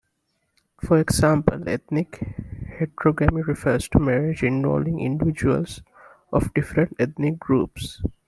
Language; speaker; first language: English; non-native, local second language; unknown